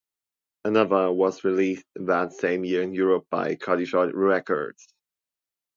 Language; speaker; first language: English; non-native, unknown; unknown